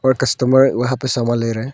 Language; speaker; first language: Hindi; non-native, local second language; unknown